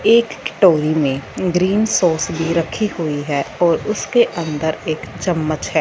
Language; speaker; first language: Hindi; non-native, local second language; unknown